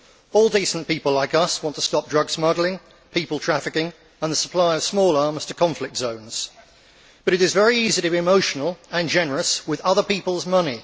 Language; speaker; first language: English; native; English